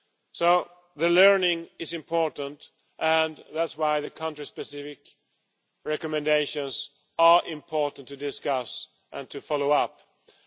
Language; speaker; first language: English; non-native, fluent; Swedish